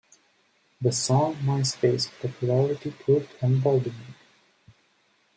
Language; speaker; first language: English; native; English